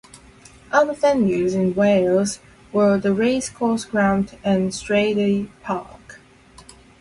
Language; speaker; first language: English; non-native, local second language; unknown